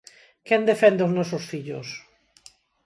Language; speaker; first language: Galician; non-native, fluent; Spanish